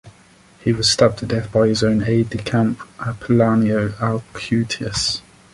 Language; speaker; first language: English; native; English